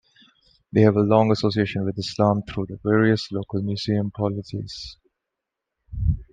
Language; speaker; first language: English; non-native, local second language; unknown